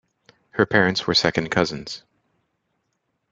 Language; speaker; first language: English; native; English